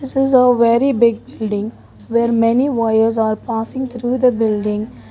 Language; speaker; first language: English; non-native, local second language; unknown